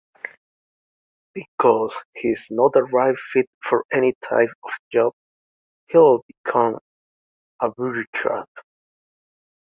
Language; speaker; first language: English; native; English